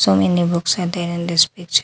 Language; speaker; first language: English; non-native, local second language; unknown